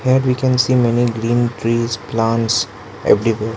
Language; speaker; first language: English; non-native, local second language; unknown